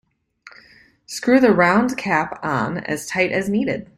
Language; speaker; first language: English; native; English